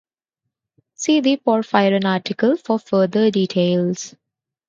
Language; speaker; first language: English; non-native, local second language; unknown